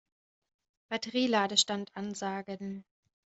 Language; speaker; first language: German; native; German